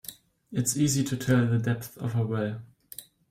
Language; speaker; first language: English; non-native, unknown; German